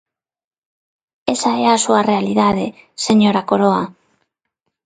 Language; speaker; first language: Galician; non-native, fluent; Spanish